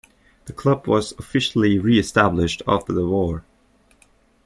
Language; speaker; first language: English; native; English